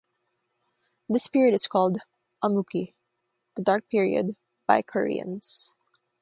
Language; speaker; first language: English; non-native, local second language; Filipino